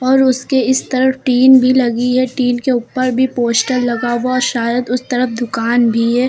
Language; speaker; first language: Hindi; native; Hindi